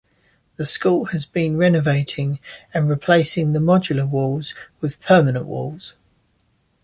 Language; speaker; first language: English; native; English